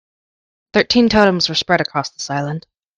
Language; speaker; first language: English; native; English